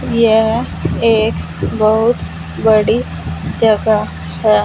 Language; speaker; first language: Hindi; non-native, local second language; Punjabi